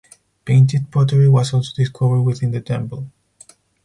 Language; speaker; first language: English; non-native, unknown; Spanish